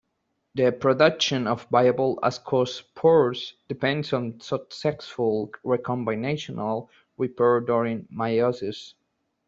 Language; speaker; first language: English; native; English